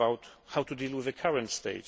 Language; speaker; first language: English; non-native, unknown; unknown